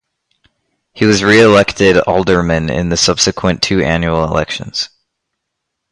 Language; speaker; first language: English; native; English